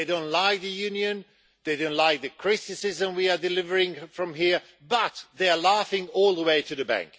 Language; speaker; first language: English; non-native, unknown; Swedish